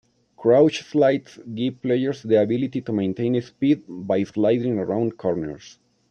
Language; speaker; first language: English; non-native, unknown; Spanish